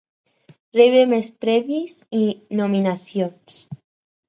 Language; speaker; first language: Catalan; non-native, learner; Spanish